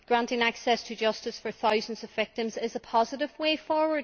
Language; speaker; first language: English; native; English